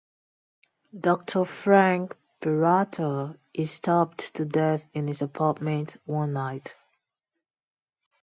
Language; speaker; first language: English; non-native, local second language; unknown